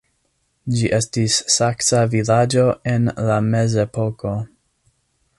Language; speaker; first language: Esperanto; non-native, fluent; English